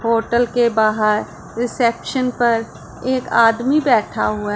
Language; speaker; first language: Hindi; non-native, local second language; Punjabi